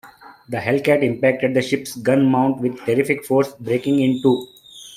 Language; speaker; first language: English; non-native, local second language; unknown